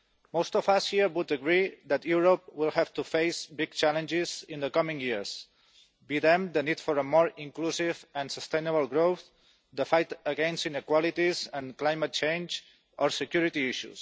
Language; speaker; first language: English; non-native, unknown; Catalan